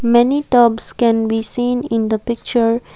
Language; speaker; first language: English; non-native, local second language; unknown